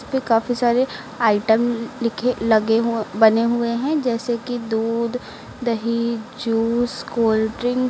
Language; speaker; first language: Hindi; native; Hindi